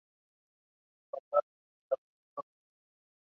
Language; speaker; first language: English; non-native, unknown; Spanish